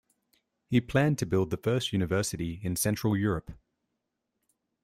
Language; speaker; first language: English; native; English